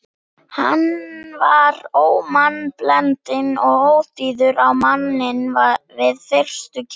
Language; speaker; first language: Icelandic; native; Icelandic